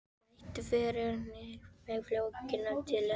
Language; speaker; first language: Icelandic; non-native, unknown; Filipino